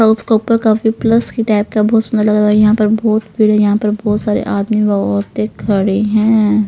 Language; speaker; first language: Hindi; non-native, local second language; Punjabi